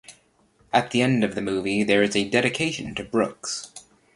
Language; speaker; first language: English; native; English